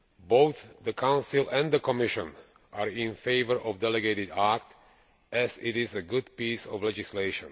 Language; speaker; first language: English; non-native, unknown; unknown